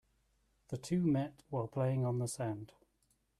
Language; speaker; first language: English; native; English